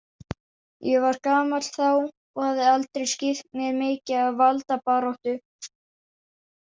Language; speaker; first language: Icelandic; non-native, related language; Danish